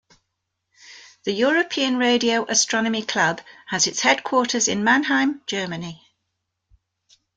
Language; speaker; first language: English; native; English